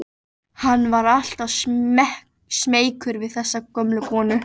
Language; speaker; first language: Icelandic; native; Icelandic